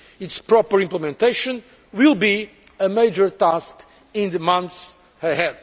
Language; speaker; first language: English; non-native, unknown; Portuguese